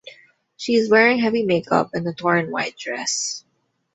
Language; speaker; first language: English; non-native, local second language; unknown